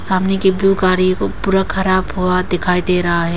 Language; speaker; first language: Hindi; non-native, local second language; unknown